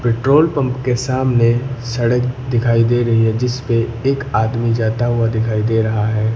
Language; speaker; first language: Hindi; native; Hindi